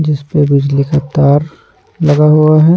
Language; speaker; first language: Hindi; non-native, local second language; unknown